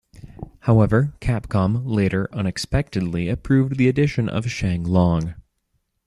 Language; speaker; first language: English; native; English